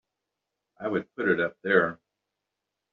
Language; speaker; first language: English; native; English